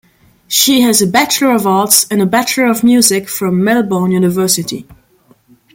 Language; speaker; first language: English; non-native, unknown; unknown